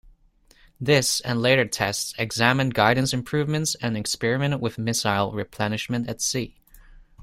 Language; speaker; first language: English; non-native, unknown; Dutch